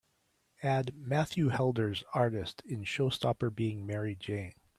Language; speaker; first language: English; native; English